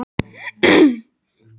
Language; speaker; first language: Icelandic; native; Icelandic